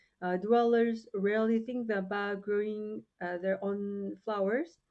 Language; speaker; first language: English; non-native, fluent; Korean